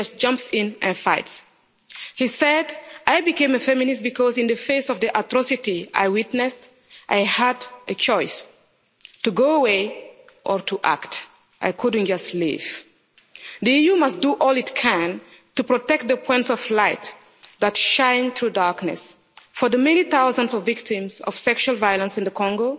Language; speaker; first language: English; non-native, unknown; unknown